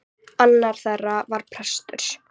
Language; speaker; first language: Icelandic; native; Icelandic